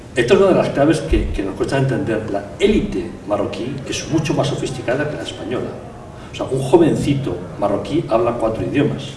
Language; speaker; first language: Spanish; native; Spanish